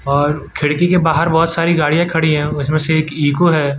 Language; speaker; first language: Hindi; non-native, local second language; Gujarati